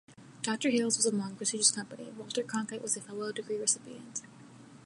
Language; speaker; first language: English; native; English